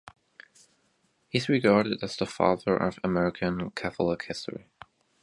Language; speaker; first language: English; native; English